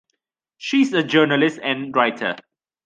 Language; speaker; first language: English; native; English